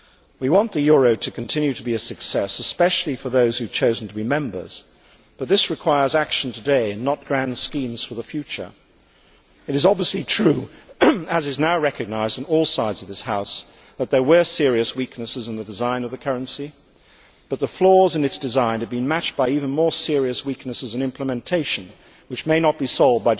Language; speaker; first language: English; native; English